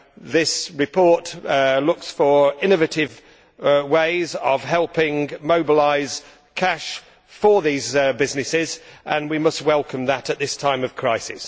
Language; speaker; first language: English; native; English